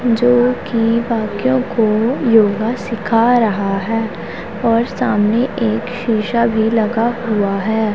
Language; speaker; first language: Hindi; non-native, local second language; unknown